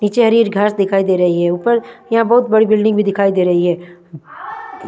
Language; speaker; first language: Hindi; non-native, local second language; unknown